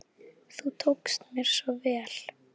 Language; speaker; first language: Icelandic; native; Icelandic